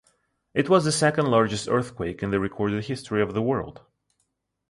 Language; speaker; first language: English; non-native, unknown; Russian